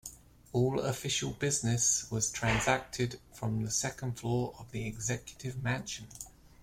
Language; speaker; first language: English; native; English